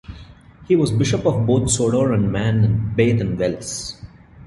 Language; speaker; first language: English; non-native, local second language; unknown